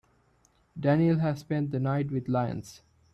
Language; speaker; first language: English; non-native, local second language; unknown